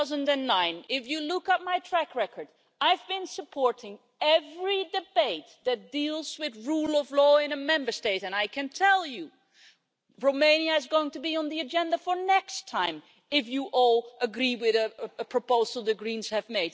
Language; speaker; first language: English; non-native, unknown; Dutch